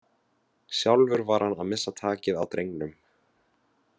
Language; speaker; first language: Icelandic; non-native, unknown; Vietnamese